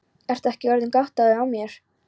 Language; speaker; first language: Icelandic; non-native, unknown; Polish